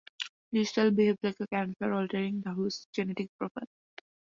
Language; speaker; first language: English; non-native, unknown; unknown